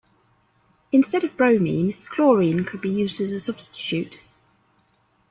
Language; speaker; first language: English; native; English